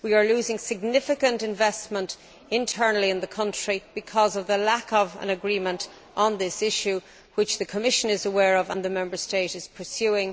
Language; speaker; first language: English; native; English